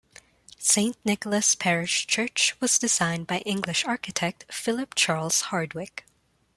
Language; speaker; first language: English; non-native, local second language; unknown